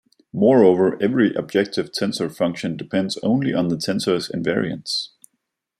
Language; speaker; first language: English; non-native, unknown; Danish